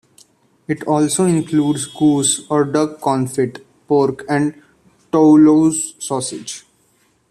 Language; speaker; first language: English; non-native, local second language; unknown